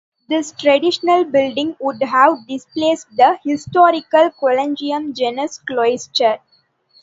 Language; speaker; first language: English; non-native, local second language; Tamil